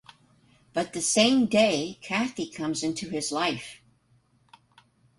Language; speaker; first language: English; native; English